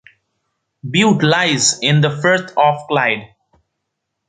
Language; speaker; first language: English; non-native, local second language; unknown